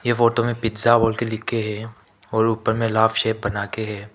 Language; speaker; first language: Hindi; non-native, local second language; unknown